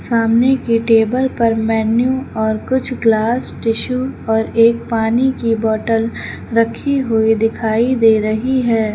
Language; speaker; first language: Hindi; native; Hindi